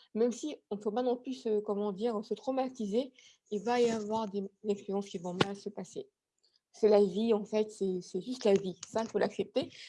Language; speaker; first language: French; native; French